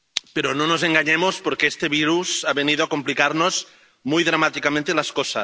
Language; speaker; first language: Spanish; non-native, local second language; Catalan